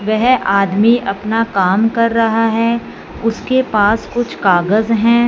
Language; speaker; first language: Hindi; non-native, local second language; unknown